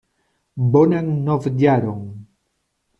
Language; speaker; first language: Esperanto; non-native, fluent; Spanish